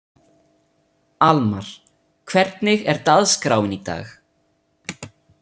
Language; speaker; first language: Icelandic; non-native, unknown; Italian